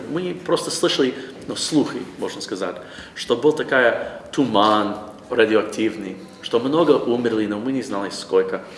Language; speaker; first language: Russian; non-native, learner; English